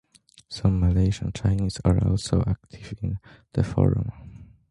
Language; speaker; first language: English; non-native, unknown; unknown